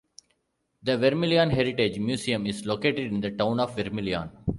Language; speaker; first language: English; non-native, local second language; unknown